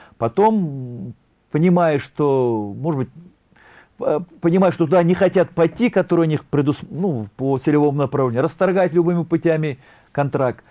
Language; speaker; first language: Russian; non-native, local second language; Tatar